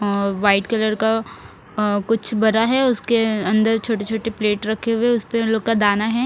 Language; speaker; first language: Hindi; non-native, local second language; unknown